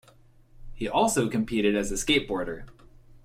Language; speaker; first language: English; native; English